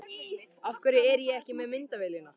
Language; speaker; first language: Icelandic; native; Icelandic